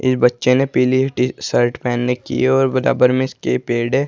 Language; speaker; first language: Hindi; native; Hindi